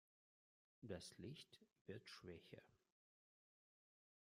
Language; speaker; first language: German; non-native, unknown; Russian